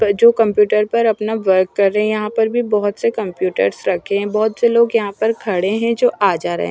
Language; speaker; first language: Hindi; non-native, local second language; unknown